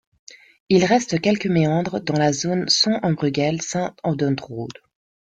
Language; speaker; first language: French; non-native, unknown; Spanish